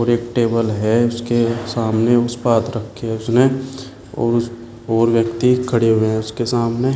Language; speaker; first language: Hindi; native; Hindi